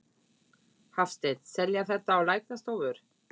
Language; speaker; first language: Icelandic; non-native, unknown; German